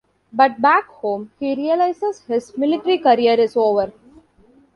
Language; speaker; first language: English; non-native, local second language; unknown